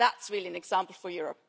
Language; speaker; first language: English; non-native, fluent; German